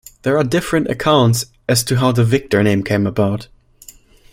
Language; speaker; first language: English; non-native, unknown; German